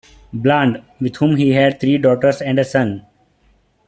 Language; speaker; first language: English; non-native, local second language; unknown